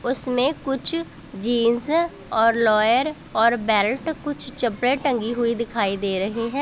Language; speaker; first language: Hindi; non-native, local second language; Punjabi